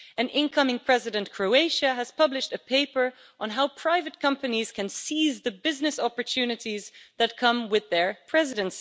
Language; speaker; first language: English; non-native, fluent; Dutch